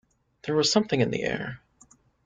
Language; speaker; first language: English; native; English